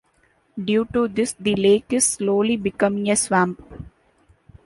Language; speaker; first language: English; non-native, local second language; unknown